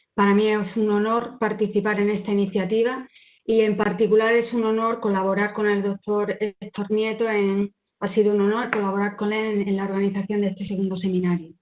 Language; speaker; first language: Spanish; native; Spanish